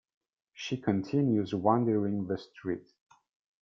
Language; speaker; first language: English; non-native, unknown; Italian